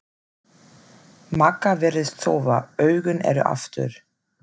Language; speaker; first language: Icelandic; non-native, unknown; German